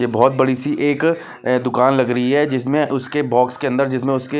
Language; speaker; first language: Hindi; non-native, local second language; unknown